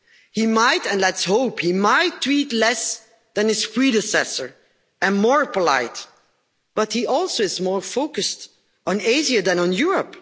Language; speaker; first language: English; non-native, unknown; Dutch